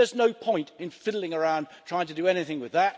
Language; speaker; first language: English; native; English